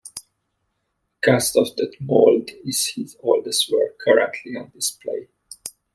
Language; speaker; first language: English; native; English